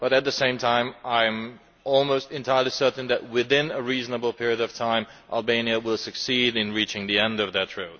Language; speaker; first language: English; non-native, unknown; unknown